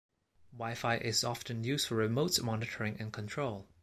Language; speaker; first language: English; non-native, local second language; Cantonese